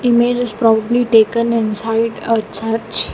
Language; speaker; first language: English; non-native, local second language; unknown